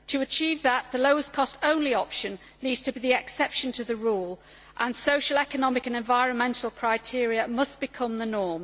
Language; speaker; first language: English; native; English